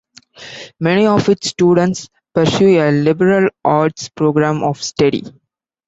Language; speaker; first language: English; non-native, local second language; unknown